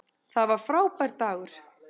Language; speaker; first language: Icelandic; native; Icelandic